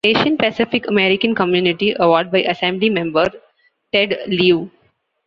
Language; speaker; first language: English; non-native, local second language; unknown